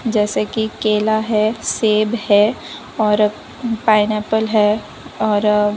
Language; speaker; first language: Hindi; non-native, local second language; Gujarati